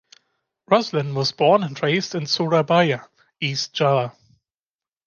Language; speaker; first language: English; non-native, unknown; German